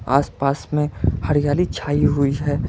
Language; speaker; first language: Hindi; non-native, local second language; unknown